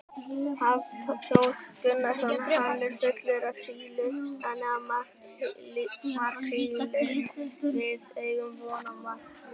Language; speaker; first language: Icelandic; native; Icelandic